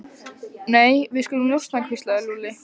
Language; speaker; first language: Icelandic; native; Icelandic